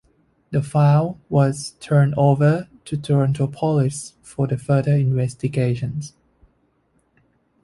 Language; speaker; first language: English; non-native, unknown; Thai